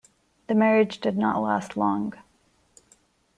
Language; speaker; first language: English; non-native, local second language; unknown